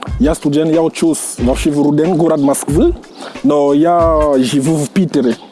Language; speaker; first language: Russian; non-native, fluent; English